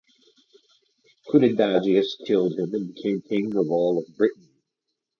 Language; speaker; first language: English; native; English